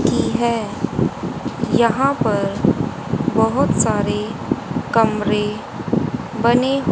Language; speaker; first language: Hindi; native; Hindi